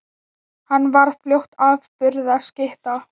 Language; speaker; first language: Icelandic; non-native, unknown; Thai